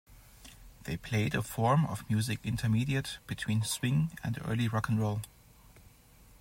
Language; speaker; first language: English; non-native, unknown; German